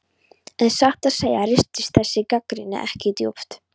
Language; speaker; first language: Icelandic; non-native, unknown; Polish